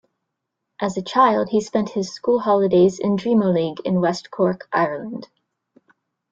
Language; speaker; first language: English; native; English